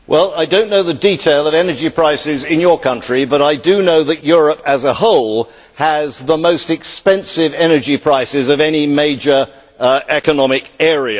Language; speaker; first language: English; native; English